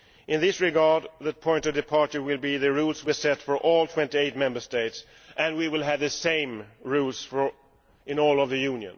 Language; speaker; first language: English; non-native, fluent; Swedish